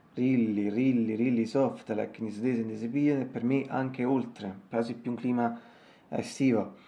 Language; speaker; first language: English; non-native, fluent; Italian